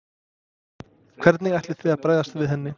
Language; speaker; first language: Icelandic; non-native, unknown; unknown